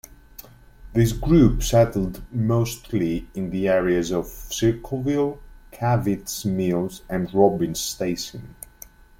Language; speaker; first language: English; native; English